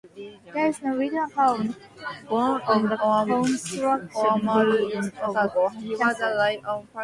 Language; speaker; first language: English; non-native, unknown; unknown